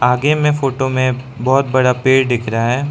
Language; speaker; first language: Hindi; non-native, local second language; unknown